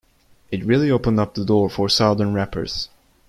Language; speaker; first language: English; non-native, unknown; Turkish